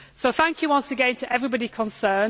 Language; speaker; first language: English; native; English